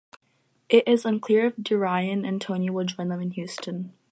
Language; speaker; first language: English; native; English